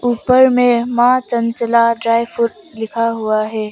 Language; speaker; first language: Hindi; non-native, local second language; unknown